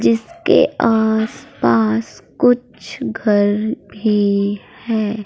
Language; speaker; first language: Hindi; native; Hindi